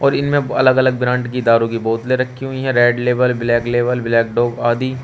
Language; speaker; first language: Hindi; native; Hindi